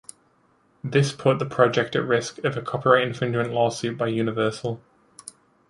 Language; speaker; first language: English; native; English